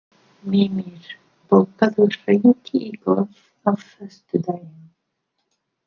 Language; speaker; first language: Icelandic; non-native, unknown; English